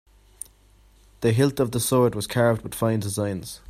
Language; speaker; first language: English; native; English